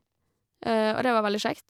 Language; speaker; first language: Norwegian; native; Norwegian